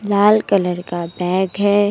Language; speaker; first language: Hindi; native; Hindi